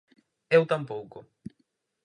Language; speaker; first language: Galician; native; Galician